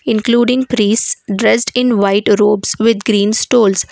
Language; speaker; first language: English; non-native, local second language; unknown